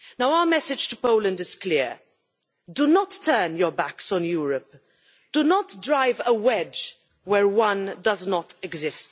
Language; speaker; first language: English; non-native, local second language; Maltese